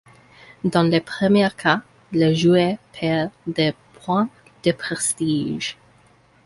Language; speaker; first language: French; non-native, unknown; English